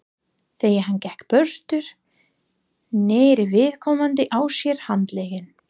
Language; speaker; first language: Icelandic; non-native, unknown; English